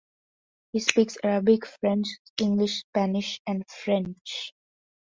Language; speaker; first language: English; non-native, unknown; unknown